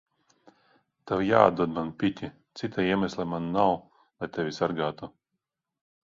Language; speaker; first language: Latvian; non-native, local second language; Russian